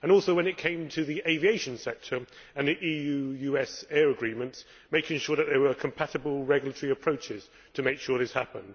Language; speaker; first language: English; native; English